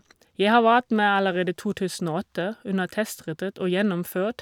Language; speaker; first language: Norwegian; non-native, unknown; German